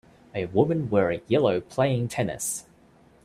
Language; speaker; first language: English; native; English